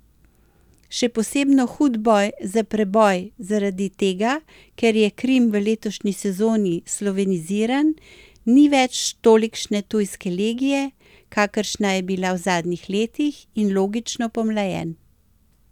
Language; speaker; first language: Slovenian; native; Slovenian